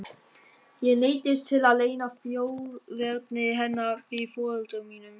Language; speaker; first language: Icelandic; non-native, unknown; German